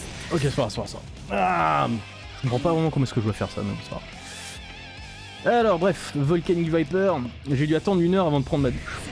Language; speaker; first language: French; native; French